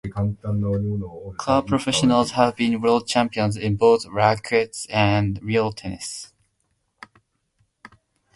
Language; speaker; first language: English; non-native, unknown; Japanese